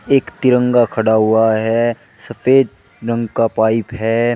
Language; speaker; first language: Hindi; native; Hindi